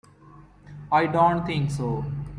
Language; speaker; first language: English; non-native, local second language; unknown